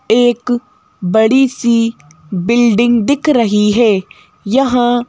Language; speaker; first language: Hindi; native; Hindi